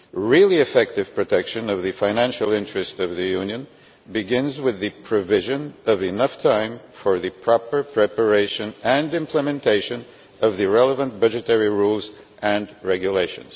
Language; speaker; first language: English; non-native, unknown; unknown